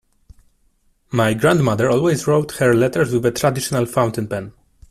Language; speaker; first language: English; non-native, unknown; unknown